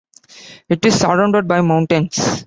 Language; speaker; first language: English; non-native, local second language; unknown